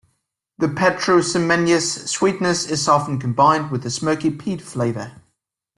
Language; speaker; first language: English; native; English